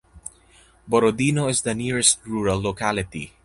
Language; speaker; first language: English; non-native, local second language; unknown